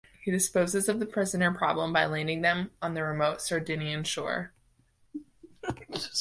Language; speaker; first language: English; native; English